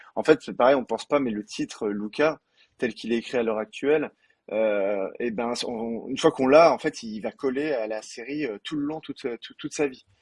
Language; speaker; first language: French; native; French